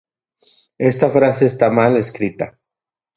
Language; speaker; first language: Central Puebla Nahuatl; non-native, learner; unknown